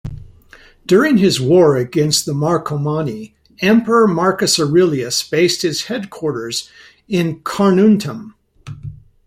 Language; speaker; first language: English; native; English